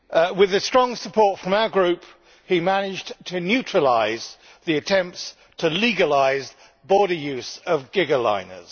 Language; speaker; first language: English; native; English